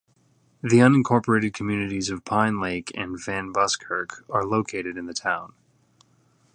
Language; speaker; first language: English; native; English